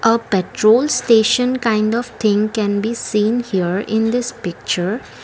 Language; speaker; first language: English; non-native, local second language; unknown